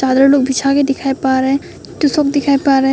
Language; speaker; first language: Hindi; non-native, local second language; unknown